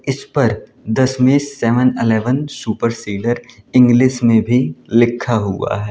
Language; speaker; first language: Hindi; native; Hindi